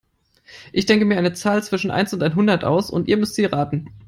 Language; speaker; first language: English; non-native, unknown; German